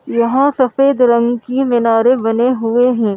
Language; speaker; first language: Hindi; native; Hindi